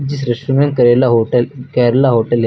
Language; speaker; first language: Hindi; native; Hindi